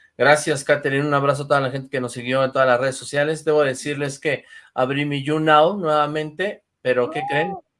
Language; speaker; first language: Spanish; native; Spanish